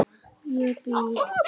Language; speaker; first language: Icelandic; native; Icelandic